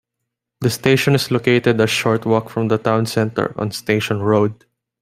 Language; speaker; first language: English; non-native, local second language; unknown